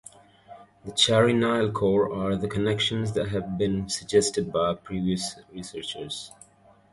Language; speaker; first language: English; native; English